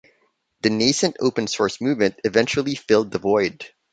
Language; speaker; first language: English; non-native, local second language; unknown